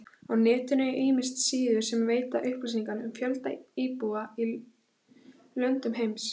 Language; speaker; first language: Icelandic; native; Icelandic